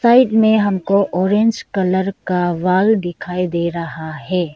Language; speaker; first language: Hindi; non-native, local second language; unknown